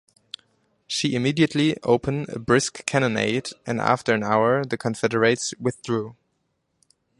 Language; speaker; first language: English; non-native, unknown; German